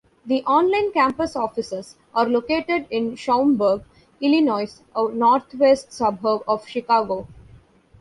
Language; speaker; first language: English; non-native, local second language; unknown